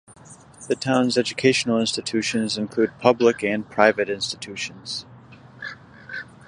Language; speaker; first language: English; native; English